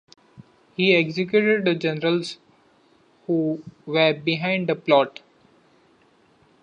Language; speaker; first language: English; non-native, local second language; Marathi